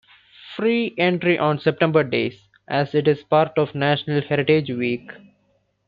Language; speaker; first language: English; non-native, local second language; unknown